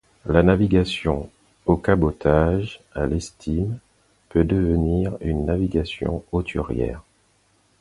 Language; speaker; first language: French; non-native, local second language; Haitian Creole